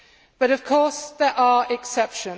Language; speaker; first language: English; native; English